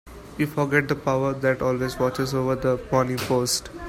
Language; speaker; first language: English; non-native, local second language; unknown